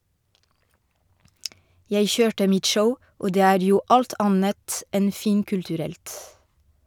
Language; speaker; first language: Norwegian; non-native, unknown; French